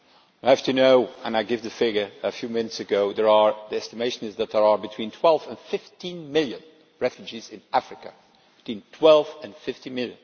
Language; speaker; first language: English; non-native, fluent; Dutch